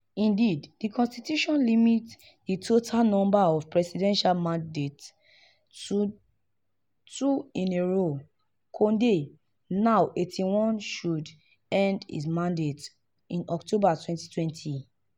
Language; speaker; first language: English; non-native, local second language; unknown